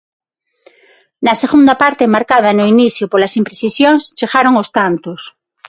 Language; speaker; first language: Galician; non-native, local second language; Spanish